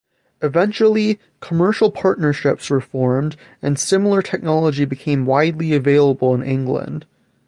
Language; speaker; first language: English; native; English